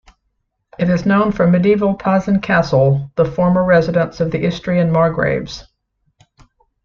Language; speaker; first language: English; native; English